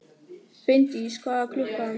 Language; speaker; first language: Icelandic; non-native, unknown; German